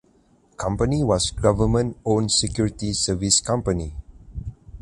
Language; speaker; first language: English; non-native, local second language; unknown